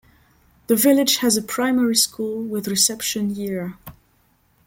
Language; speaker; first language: English; non-native, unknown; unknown